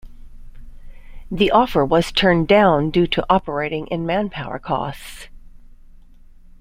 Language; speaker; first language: English; native; English